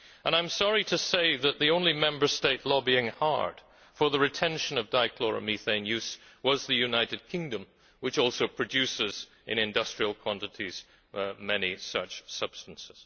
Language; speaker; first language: English; native; English